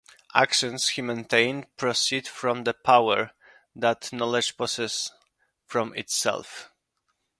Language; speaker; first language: English; non-native, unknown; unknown